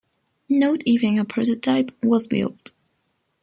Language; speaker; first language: English; non-native, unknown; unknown